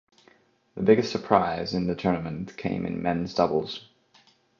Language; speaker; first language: English; non-native, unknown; Estonian